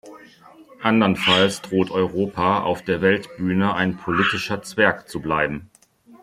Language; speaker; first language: German; native; German